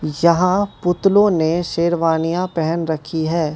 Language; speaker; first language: Hindi; non-native, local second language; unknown